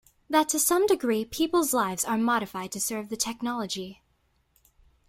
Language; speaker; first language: English; native; English